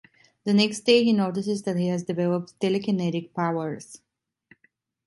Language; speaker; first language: English; non-native, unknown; Italian